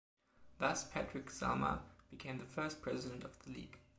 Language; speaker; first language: English; non-native, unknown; German